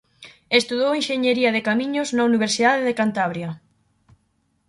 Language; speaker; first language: Galician; native; Galician